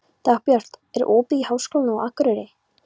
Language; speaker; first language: Icelandic; non-native, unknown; Polish